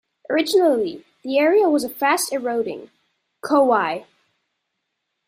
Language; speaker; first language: English; native; English